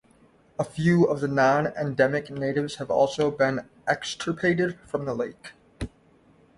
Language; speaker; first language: English; native; English